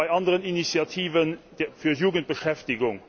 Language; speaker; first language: German; non-native, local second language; Luxembourgish